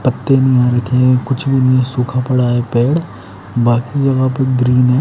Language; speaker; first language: Hindi; native; Hindi